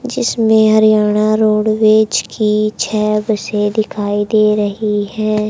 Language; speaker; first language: Hindi; native; Hindi